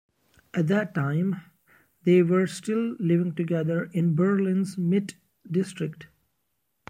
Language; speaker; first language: English; non-native, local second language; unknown